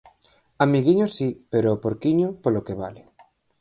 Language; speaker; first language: Galician; native; Galician